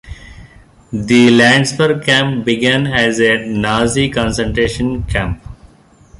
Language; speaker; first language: English; non-native, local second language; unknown